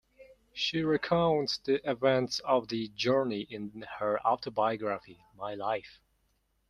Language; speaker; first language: English; non-native, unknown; Mongolian